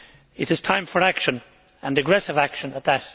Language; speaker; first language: English; native; English